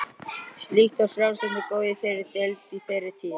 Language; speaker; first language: Icelandic; native; Icelandic